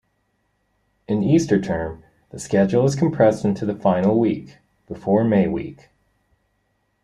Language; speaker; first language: English; native; English